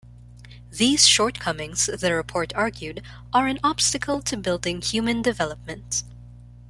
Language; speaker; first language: English; non-native, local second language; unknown